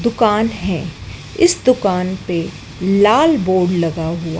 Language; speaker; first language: Hindi; native; Hindi